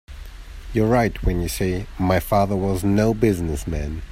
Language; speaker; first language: English; native; English